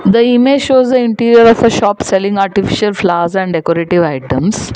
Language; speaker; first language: English; non-native, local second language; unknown